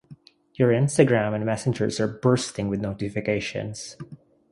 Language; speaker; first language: English; non-native, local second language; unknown